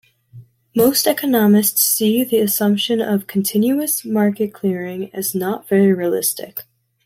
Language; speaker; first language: English; native; English